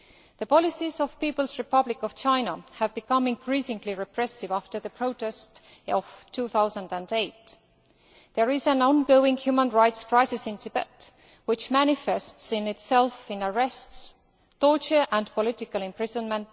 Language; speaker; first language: English; non-native, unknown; Estonian